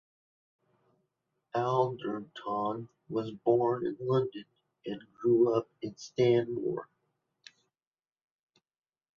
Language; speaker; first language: English; native; English